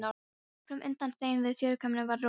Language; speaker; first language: Icelandic; non-native, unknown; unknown